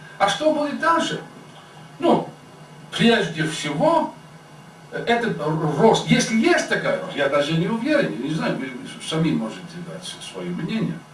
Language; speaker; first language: Russian; non-native, fluent; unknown